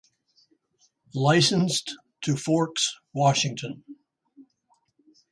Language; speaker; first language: English; native; English